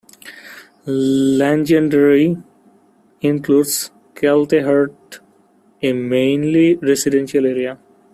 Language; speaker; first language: English; non-native, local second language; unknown